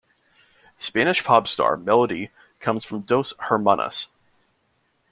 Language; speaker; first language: English; native; English